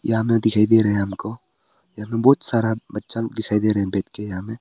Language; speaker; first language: Hindi; early bilingual, other home language; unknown